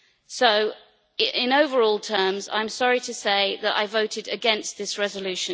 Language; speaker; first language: English; native; English